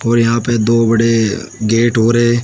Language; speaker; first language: Hindi; native; Hindi